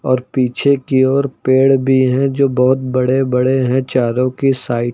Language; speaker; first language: Hindi; native; Hindi